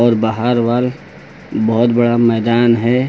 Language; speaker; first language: Hindi; native; Hindi